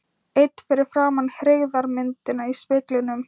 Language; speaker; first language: Icelandic; non-native, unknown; Thai